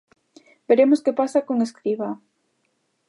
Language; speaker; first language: Galician; native; Galician